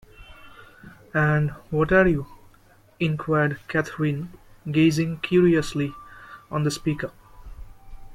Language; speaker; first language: English; non-native, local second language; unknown